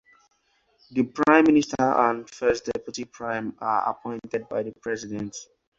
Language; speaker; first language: English; non-native, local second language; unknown